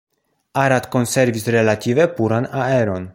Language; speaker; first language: Esperanto; non-native, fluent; Polish